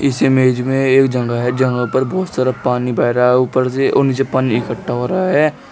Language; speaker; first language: Hindi; native; Hindi